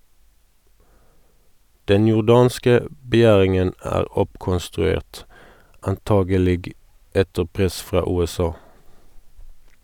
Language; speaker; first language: Norwegian; non-native, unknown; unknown